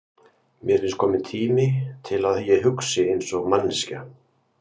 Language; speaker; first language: Icelandic; native; Icelandic